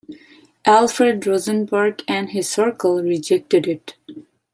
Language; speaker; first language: English; non-native, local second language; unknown